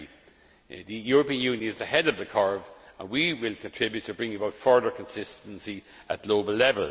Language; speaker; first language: English; non-native, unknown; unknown